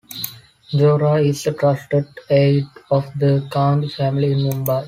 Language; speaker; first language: English; non-native, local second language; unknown